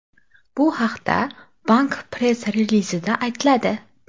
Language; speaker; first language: Uzbek; non-native, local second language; Kara-Kalpak